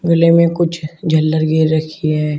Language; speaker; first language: Hindi; native; Hindi